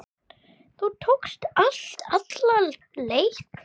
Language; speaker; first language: Icelandic; native; Icelandic